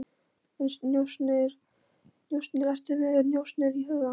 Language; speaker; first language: Icelandic; non-native, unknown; Polish